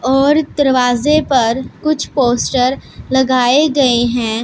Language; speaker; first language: Hindi; non-native, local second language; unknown